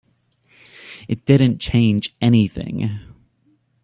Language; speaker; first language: English; native; English